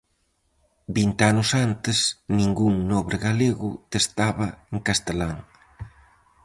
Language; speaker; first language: Galician; native; Galician